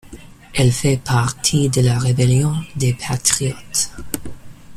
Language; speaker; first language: French; non-native, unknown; English